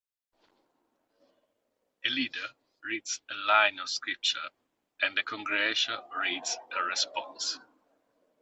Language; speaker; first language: English; non-native, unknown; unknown